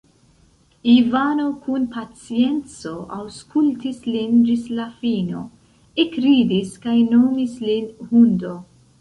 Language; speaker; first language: Esperanto; non-native, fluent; Central Kurdish